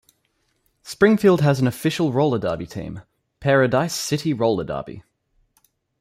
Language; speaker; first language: English; native; English